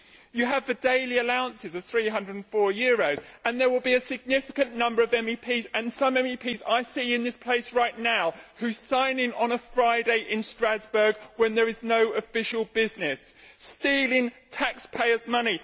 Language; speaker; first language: English; native; English